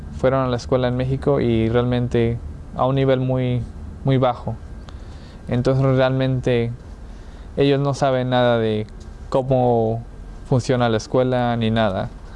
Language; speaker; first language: Spanish; early bilingual, heritage; Spanish